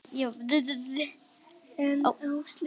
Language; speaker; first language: Icelandic; native; Icelandic